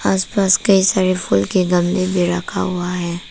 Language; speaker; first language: Hindi; early bilingual, other home language; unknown